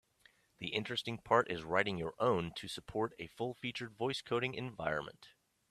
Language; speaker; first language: English; native; English